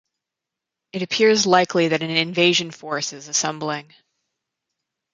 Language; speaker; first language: English; native; English